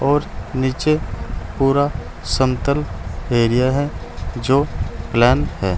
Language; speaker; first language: Hindi; native; Hindi